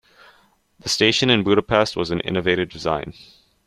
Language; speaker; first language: English; native; English